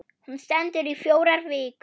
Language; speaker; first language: Icelandic; non-native, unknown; German